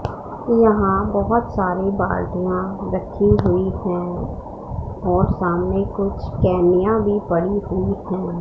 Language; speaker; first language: Hindi; non-native, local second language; Punjabi